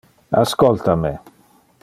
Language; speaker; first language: Interlingua; non-native, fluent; Dutch